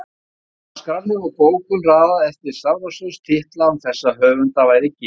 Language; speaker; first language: Icelandic; native; Icelandic